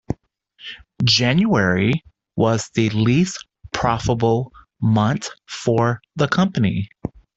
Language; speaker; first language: English; native; English